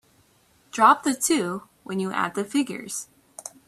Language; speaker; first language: English; native; English